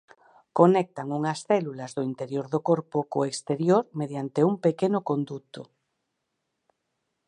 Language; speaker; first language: Galician; native; Galician